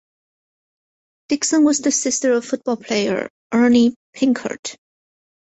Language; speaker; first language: English; non-native, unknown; Chinese